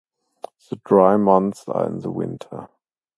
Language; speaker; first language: English; non-native, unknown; German